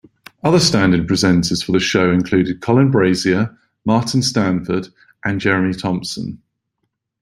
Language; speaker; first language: English; native; English